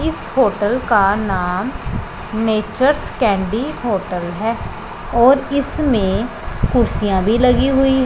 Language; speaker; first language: Hindi; non-native, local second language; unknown